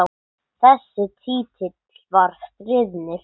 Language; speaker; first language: Icelandic; non-native, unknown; English